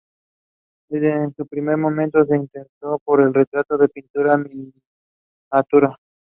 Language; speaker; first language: English; non-native, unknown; Spanish